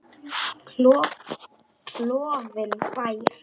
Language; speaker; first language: Icelandic; non-native, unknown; Polish